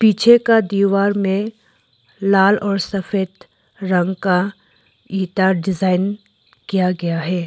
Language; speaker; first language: Hindi; non-native, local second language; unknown